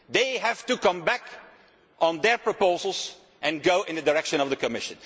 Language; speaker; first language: English; non-native, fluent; Dutch